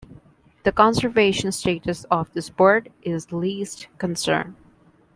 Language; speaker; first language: English; non-native, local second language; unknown